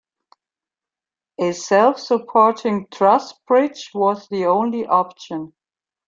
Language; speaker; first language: English; non-native, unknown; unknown